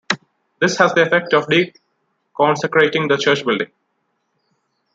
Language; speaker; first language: English; non-native, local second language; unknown